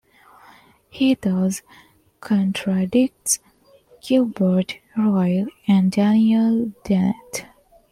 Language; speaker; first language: English; non-native, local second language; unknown